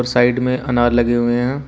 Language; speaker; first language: Hindi; native; Hindi